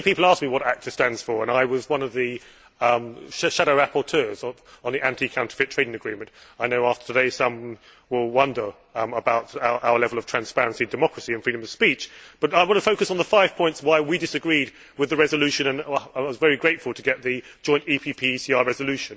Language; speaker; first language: English; native; English